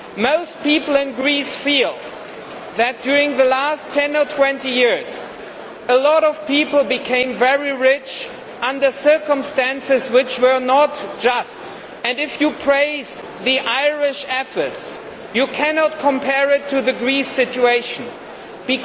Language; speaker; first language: English; non-native, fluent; German